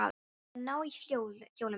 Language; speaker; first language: Icelandic; non-native, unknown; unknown